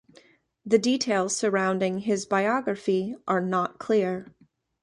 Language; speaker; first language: English; native; English